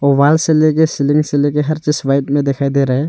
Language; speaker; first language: Hindi; early bilingual, other home language; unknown